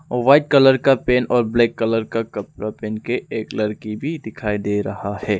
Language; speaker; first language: Hindi; non-native, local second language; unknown